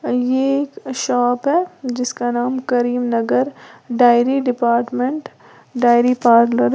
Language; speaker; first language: Hindi; native; Hindi